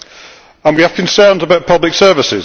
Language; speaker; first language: English; native; English